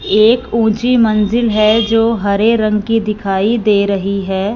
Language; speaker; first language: Hindi; non-native, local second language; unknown